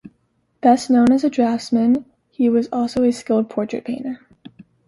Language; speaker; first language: English; native; English